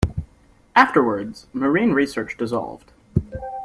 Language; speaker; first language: English; native; English